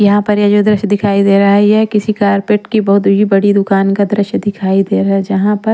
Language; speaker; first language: Hindi; non-native, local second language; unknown